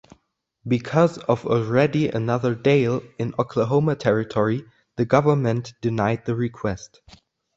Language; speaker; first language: English; non-native, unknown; German